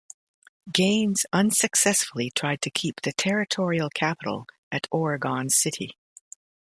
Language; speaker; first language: English; native; English